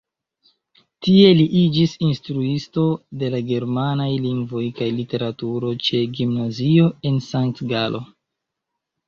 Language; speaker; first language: Esperanto; non-native, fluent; Chinese